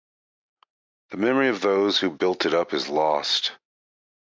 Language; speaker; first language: English; native; English